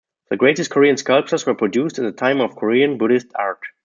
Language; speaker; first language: English; non-native, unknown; German